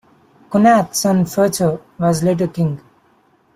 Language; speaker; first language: English; non-native, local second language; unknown